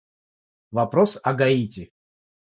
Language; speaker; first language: Russian; non-native, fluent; Georgian